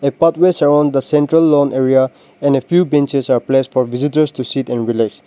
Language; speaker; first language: English; non-native, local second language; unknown